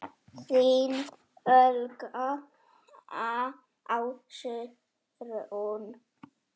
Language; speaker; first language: Icelandic; non-native, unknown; Polish